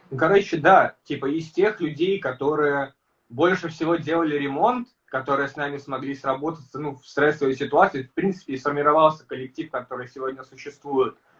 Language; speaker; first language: Russian; native; Russian